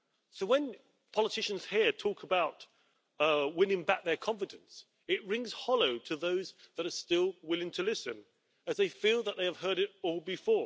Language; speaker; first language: English; native; English